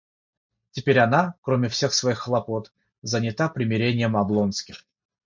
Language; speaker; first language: Russian; non-native, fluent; Georgian